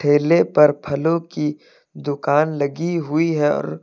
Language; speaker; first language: Hindi; native; Hindi